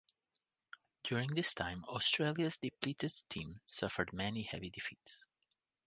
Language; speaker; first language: English; non-native, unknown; Portuguese